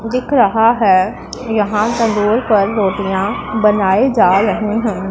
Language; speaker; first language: Hindi; non-native, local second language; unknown